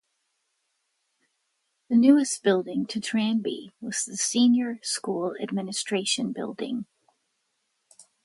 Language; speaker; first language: English; native; English